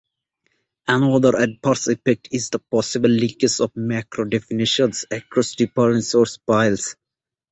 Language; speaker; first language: English; non-native, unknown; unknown